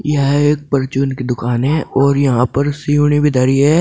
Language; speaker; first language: Hindi; native; Hindi